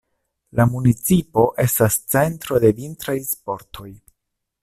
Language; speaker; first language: Esperanto; non-native, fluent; Italian